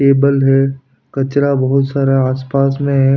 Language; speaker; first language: Hindi; non-native, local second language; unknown